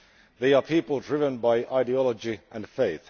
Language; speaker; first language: English; non-native, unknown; Finnish